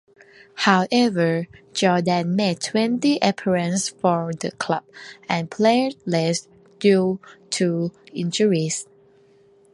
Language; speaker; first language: English; non-native, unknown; Thai